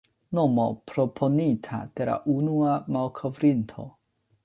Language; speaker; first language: Esperanto; non-native, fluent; Chinese